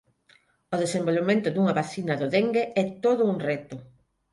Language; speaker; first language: Galician; non-native, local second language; Spanish